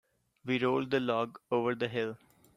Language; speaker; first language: English; non-native, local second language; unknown